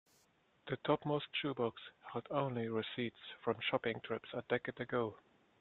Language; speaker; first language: English; native; English